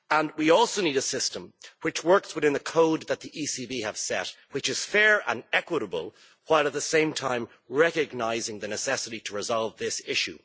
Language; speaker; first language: English; native; English